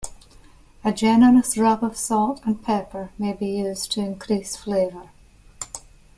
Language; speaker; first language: English; native; English